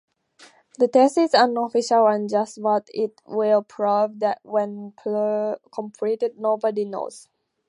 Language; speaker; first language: English; native; English